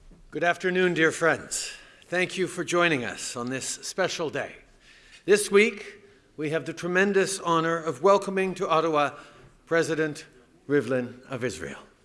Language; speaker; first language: English; native; English